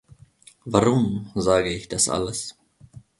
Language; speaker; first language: German; non-native, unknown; Finnish